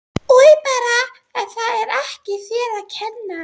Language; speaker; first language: Icelandic; native; Icelandic